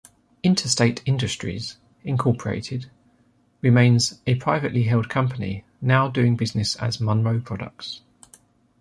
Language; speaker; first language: English; native; English